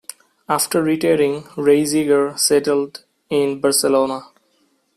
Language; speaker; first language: English; non-native, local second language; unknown